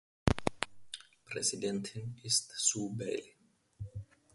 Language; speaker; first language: German; non-native, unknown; Finnish